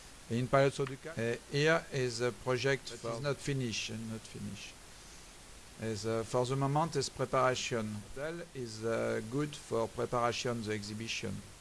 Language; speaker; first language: English; non-native, learner; French